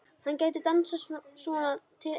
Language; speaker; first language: Icelandic; native; Icelandic